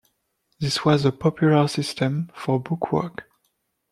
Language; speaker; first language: English; non-native, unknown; French